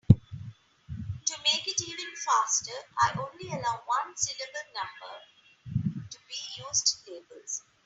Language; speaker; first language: English; non-native, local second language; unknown